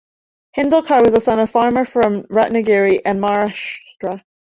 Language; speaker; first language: English; native; English